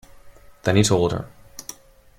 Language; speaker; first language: English; non-native, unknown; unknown